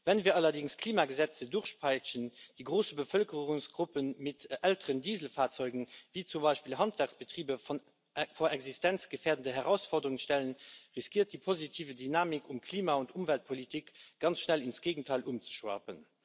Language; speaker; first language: German; non-native, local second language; Luxembourgish